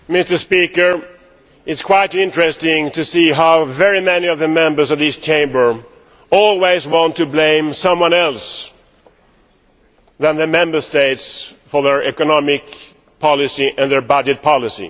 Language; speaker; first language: English; non-native, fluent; Swedish